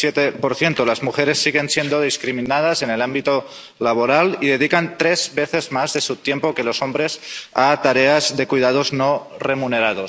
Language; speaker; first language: Spanish; non-native, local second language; Catalan